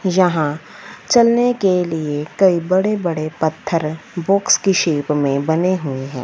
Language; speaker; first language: Hindi; non-native, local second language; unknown